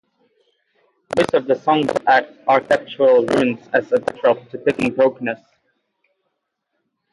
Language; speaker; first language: English; non-native, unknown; Dutch